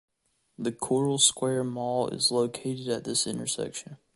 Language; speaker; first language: English; native; English